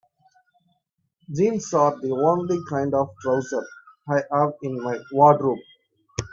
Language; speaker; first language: English; non-native, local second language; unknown